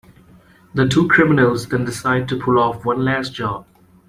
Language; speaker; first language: English; non-native, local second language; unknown